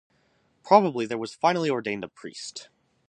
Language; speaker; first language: English; native; English